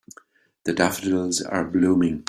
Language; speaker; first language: English; native; English